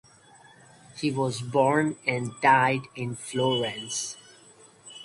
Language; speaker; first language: English; native; English